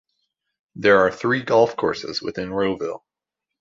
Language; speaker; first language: English; native; English